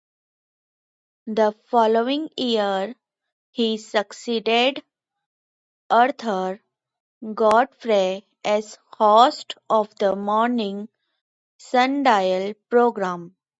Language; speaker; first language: English; non-native, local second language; Hindi